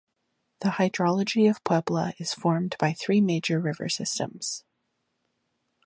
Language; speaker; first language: English; native; English